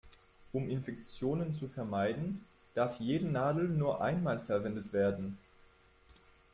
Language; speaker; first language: German; non-native, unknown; French